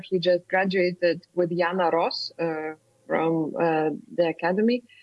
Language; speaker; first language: English; non-native, fluent; Lithuanian